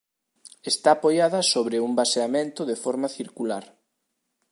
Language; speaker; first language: Galician; native; Galician